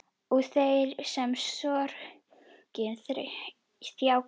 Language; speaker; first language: Icelandic; native; Icelandic